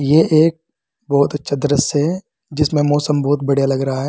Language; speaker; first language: Hindi; native; Hindi